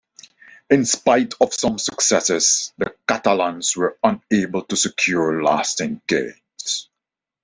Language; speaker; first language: English; non-native, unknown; Dutch